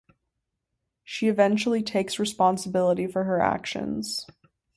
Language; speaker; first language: English; native; English